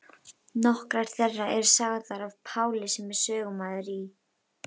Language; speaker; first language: Icelandic; native; Icelandic